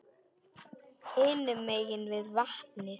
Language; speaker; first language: Icelandic; non-native, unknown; Polish